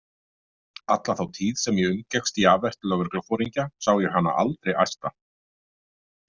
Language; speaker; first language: Icelandic; native; Icelandic